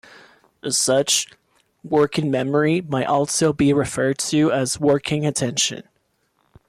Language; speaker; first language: English; non-native, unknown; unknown